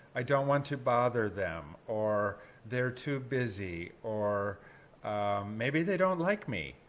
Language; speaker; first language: English; native; English